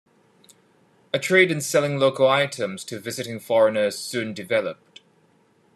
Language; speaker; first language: English; non-native, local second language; Cantonese